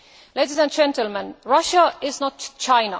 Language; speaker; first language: English; non-native, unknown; Estonian